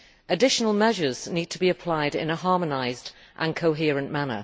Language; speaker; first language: English; native; English